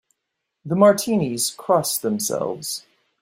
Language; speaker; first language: English; native; English